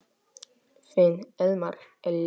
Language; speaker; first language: Icelandic; non-native, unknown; Polish